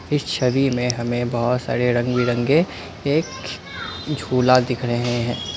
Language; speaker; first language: Hindi; non-native, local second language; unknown